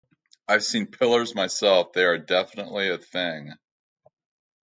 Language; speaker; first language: English; native; English